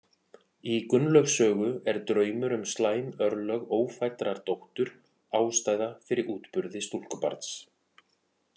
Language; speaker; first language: Icelandic; native; Icelandic